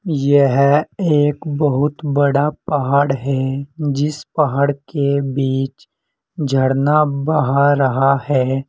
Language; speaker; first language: Hindi; native; Hindi